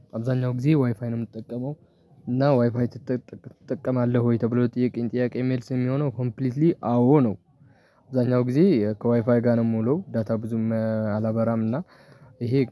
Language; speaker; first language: Amharic; non-native, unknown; Tigrinya